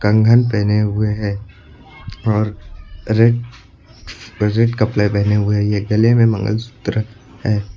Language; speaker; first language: Hindi; native; Hindi